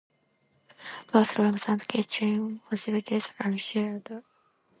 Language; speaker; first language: English; non-native, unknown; Japanese